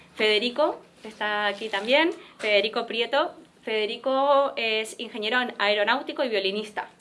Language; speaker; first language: Spanish; native; Spanish